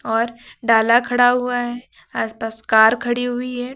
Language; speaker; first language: Hindi; native; Hindi